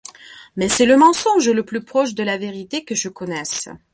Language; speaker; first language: French; non-native, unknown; Belarusian